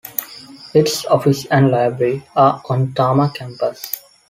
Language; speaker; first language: English; non-native, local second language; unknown